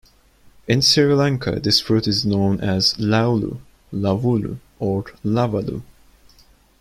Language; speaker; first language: English; non-native, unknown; Turkish